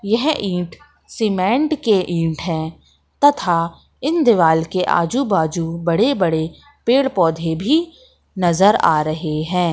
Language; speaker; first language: Hindi; native; Hindi